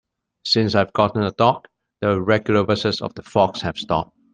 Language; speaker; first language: English; non-native, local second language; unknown